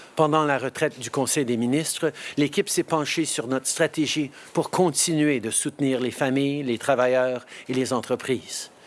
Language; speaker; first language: French; early bilingual, heritage; French